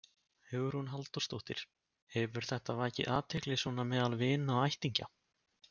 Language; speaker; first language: Icelandic; native; Icelandic